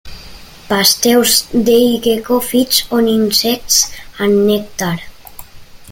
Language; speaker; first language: English; non-native, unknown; Catalan